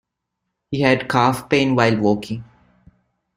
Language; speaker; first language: English; non-native, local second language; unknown